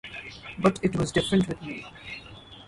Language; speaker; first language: English; non-native, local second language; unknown